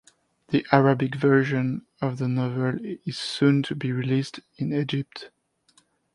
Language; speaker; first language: English; non-native, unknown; French